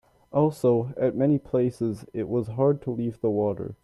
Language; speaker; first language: English; native; English